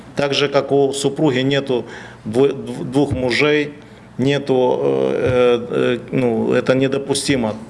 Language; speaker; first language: Russian; non-native, local second language; Ukrainian